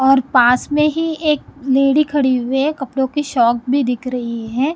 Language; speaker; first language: Hindi; non-native, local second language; Punjabi